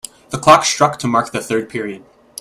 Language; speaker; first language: English; native; English